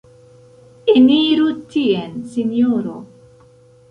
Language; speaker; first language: Esperanto; non-native, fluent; Central Kurdish